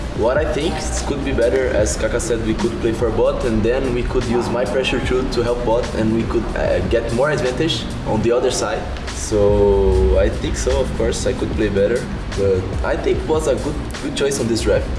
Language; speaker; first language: English; non-native, learner; Portuguese